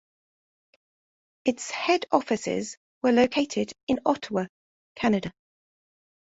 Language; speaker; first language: English; native; English